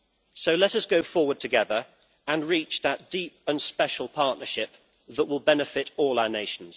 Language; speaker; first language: English; native; English